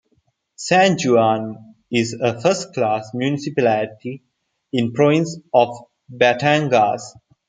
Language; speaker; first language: English; non-native, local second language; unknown